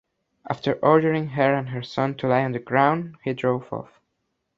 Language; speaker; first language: English; non-native, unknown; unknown